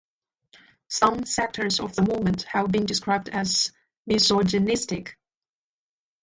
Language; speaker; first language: English; non-native, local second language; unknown